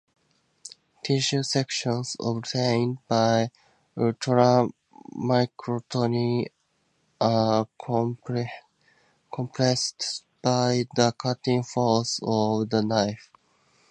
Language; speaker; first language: English; native; English